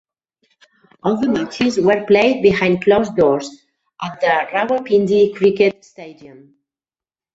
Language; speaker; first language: English; non-native, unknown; Catalan